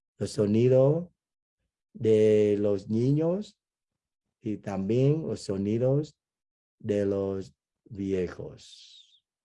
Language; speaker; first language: Spanish; non-native, fluent; Vietnamese